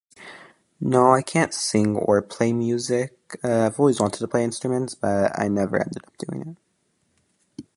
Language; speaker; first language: English; native; English